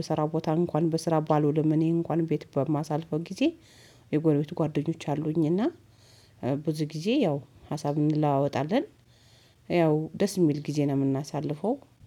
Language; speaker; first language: Amharic; native; Amharic